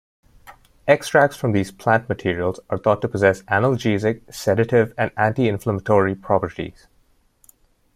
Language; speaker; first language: English; non-native, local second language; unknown